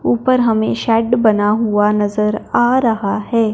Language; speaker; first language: Hindi; non-native, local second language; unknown